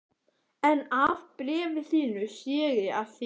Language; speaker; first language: Icelandic; native; Icelandic